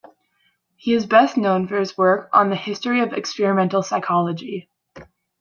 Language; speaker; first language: English; native; English